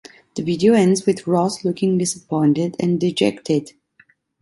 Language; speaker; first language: English; non-native, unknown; Italian